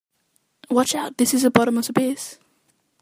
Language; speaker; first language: English; native; English